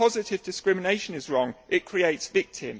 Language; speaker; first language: English; native; English